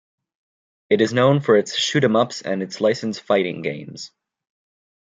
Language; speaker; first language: English; native; English